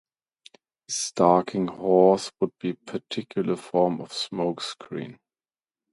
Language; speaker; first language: English; non-native, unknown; German